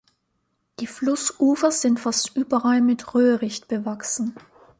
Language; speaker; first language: German; native; German